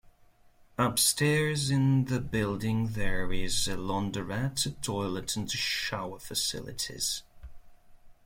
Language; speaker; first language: English; non-native, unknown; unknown